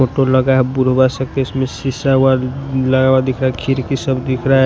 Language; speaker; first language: Hindi; non-native, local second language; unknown